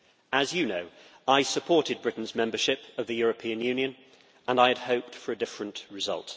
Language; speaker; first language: English; native; English